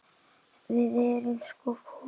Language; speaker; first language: Icelandic; native; Icelandic